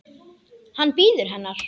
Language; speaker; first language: Icelandic; native; Icelandic